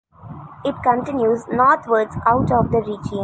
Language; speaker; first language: English; non-native, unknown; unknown